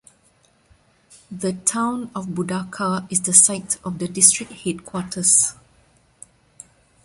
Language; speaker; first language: English; non-native, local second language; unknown